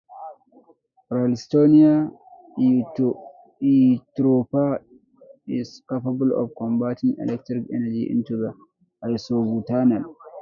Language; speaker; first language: English; native; English